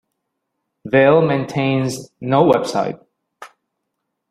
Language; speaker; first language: English; non-native, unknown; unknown